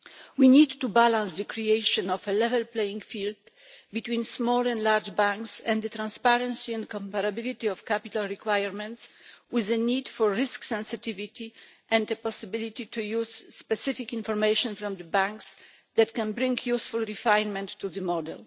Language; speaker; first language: English; non-native, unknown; Polish